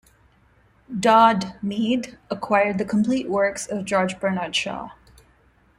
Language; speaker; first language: English; non-native, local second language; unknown